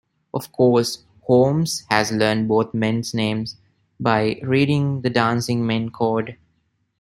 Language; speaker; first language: English; non-native, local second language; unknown